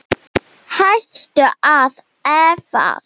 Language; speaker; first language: Icelandic; non-native, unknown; Slovenian